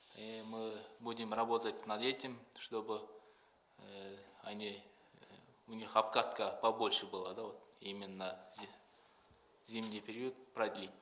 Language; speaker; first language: Russian; non-native, local second language; Kyrgyz